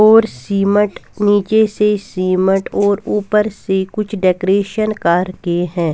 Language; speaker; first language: Hindi; non-native, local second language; Punjabi